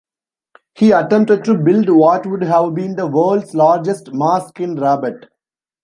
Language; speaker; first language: English; non-native, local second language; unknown